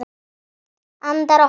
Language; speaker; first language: Icelandic; native; Icelandic